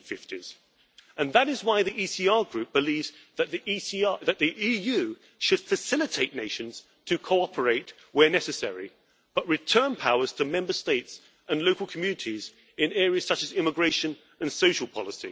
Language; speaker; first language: English; native; English